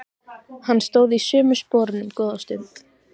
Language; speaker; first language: Icelandic; native; Icelandic